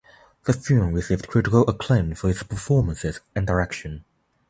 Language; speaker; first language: English; non-native, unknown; Chinese